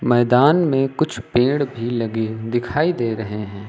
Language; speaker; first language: Hindi; native; Hindi